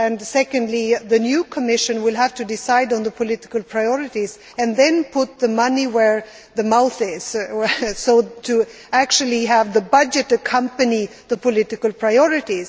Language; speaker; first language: English; non-native, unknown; Swedish